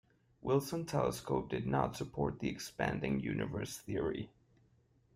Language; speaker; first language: English; non-native, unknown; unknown